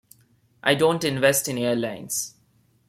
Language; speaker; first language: English; non-native, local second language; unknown